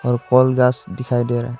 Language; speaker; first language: Hindi; non-native, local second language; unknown